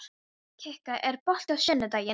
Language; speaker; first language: Icelandic; non-native, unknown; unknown